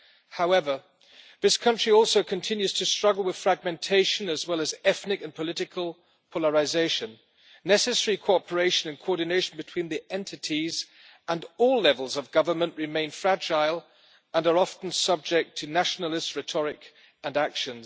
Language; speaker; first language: English; non-native, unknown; German